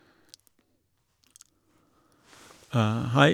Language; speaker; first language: Norwegian; non-native, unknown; Turkish